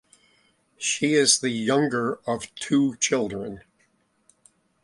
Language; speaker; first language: English; native; English